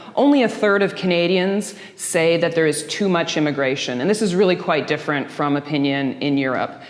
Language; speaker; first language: English; early bilingual, other home language; Dutch